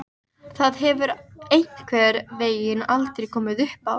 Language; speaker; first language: Icelandic; native; Icelandic